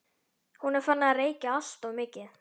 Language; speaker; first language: Icelandic; native; Icelandic